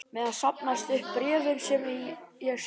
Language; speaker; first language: Icelandic; native; Icelandic